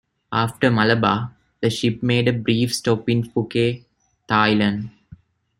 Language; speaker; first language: English; non-native, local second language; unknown